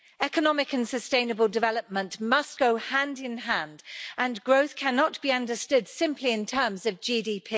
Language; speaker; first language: English; native; English